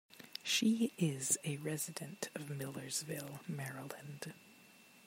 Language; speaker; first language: English; non-native, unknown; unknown